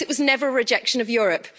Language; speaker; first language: English; native; English